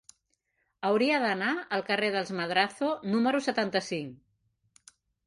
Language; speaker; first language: Catalan; native; Catalan